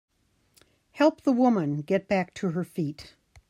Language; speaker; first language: English; native; English